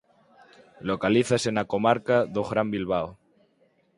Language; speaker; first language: Galician; native; Galician